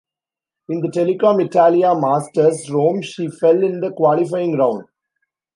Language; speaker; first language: English; non-native, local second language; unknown